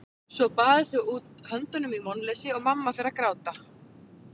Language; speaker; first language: Icelandic; native; Icelandic